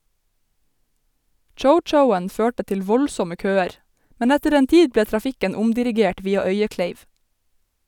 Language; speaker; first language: Norwegian; native; Norwegian